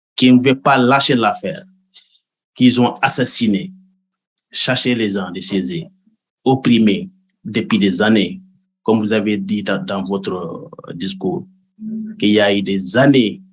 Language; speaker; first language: French; non-native, local second language; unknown